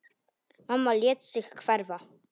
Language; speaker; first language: Icelandic; non-native, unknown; Polish